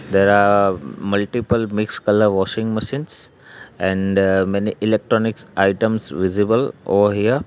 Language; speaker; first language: English; non-native, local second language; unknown